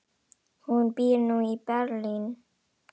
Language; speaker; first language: Icelandic; non-native, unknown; Indonesian